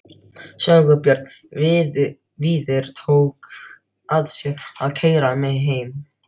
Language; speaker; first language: Icelandic; non-native, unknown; Filipino